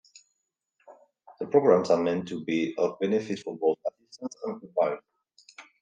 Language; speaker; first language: English; non-native, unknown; French